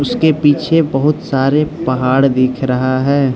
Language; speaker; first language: Hindi; non-native, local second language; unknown